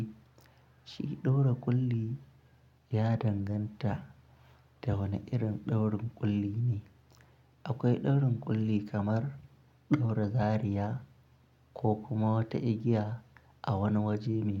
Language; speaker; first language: Hausa; non-native, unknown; Akan